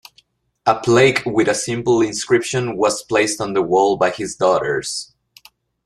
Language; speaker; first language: English; non-native, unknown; Spanish